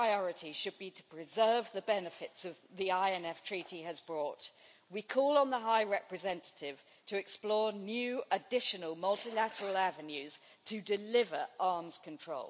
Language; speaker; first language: English; native; English